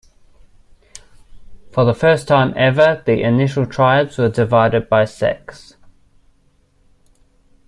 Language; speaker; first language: English; native; English